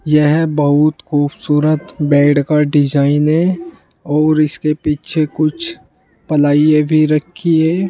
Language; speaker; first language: Hindi; native; Hindi